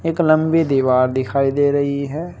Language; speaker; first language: Hindi; native; Hindi